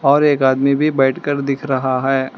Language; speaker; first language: Hindi; non-native, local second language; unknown